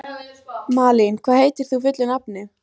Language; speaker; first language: Icelandic; native; Icelandic